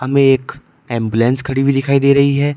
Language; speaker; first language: Hindi; native; Hindi